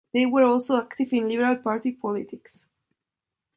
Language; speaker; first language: English; non-native, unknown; Spanish